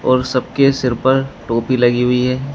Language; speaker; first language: Hindi; native; Hindi